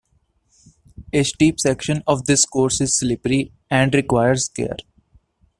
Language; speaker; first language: English; non-native, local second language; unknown